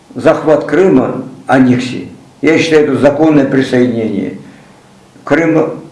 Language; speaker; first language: Russian; non-native, local second language; Kazakh